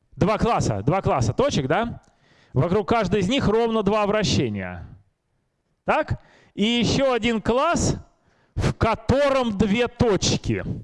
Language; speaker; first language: Russian; native; Russian